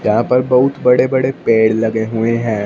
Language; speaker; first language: Hindi; non-native, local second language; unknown